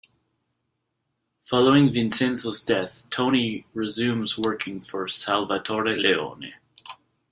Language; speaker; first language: English; native; English